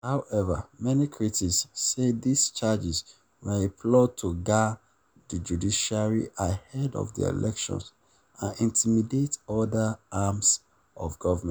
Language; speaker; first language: English; non-native, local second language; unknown